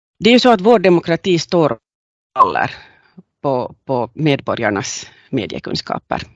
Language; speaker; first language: Swedish; native; Swedish